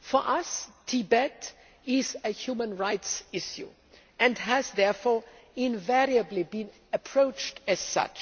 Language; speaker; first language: English; non-native, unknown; German